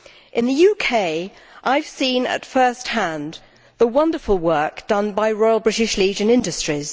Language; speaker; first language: English; native; English